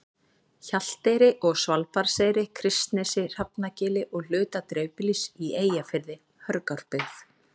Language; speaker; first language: Icelandic; native; Icelandic